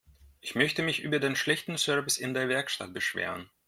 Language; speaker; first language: German; non-native, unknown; Russian